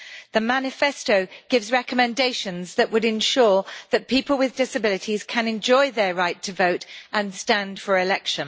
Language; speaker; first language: English; native; English